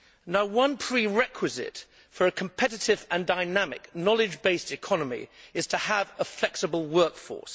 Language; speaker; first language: English; native; English